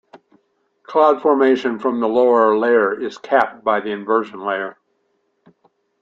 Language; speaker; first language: English; native; English